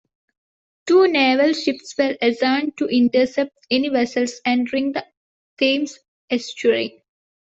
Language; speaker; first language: English; non-native, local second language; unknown